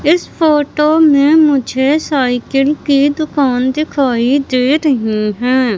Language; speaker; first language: Hindi; native; Hindi